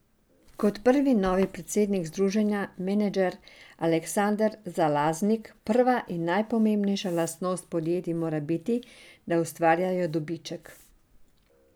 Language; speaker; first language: Slovenian; non-native, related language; Serbian